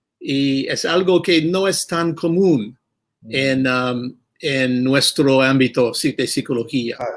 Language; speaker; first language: Spanish; non-native, fluent; English